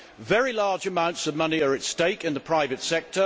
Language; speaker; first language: English; native; English